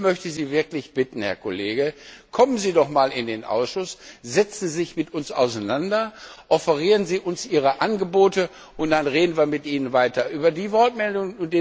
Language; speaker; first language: German; non-native, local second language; Luxembourgish